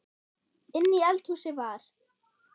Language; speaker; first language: Icelandic; non-native, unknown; German